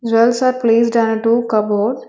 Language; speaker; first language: English; non-native, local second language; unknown